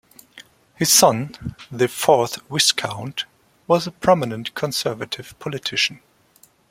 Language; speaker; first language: English; non-native, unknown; German